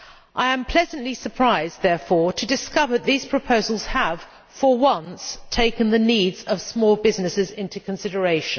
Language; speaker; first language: English; native; English